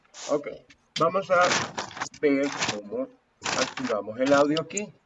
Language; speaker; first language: Spanish; native; Spanish